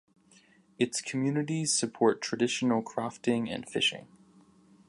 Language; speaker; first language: English; native; English